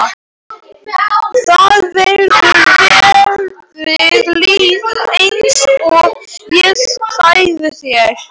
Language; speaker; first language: Icelandic; non-native, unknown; Polish